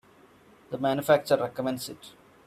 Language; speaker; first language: English; non-native, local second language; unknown